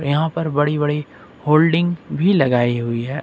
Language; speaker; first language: Hindi; native; Hindi